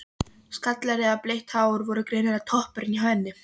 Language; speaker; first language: Icelandic; non-native, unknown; Polish